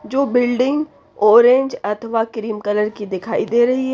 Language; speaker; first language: Hindi; native; Hindi